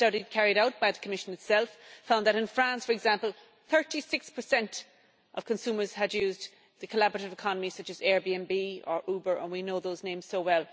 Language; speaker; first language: English; native; English